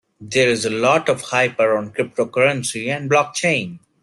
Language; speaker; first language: English; non-native, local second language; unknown